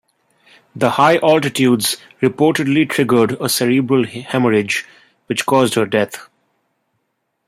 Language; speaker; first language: English; non-native, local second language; Bangla